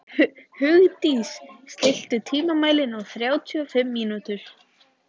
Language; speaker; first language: Icelandic; native; Icelandic